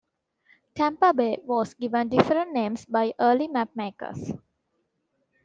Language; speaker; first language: English; non-native, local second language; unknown